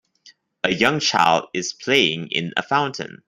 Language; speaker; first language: English; non-native, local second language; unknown